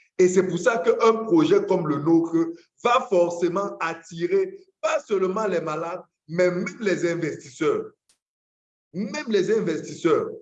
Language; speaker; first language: French; non-native, local second language; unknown